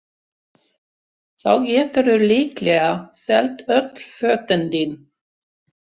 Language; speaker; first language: Icelandic; non-native, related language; Swedish